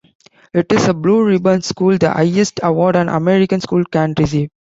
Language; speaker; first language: English; non-native, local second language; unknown